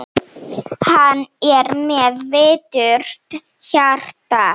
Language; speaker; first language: Icelandic; non-native, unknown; Slovenian